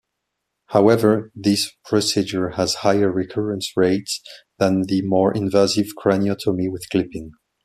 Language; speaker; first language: English; non-native, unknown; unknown